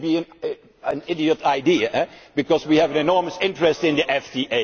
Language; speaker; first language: English; non-native, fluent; Dutch